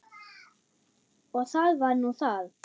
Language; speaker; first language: Icelandic; non-native, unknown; German